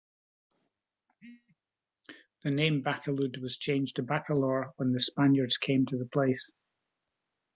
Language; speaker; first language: English; native; English